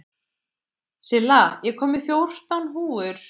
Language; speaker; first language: Icelandic; native; Icelandic